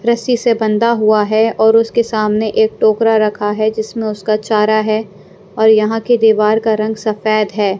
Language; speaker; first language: Hindi; non-native, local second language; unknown